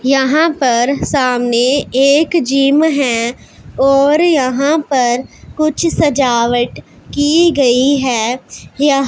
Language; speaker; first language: Hindi; non-native, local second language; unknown